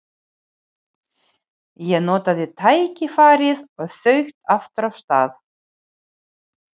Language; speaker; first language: Icelandic; non-native, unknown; Ukrainian